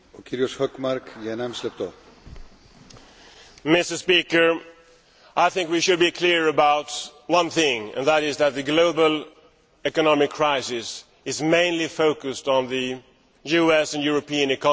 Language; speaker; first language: English; non-native, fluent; Swedish